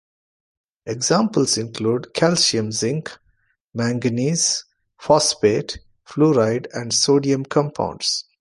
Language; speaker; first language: English; non-native, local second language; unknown